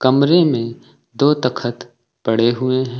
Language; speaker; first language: Hindi; native; Hindi